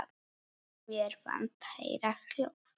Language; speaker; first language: Icelandic; non-native, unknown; Polish